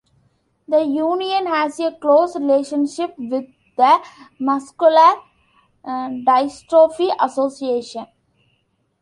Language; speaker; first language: English; non-native, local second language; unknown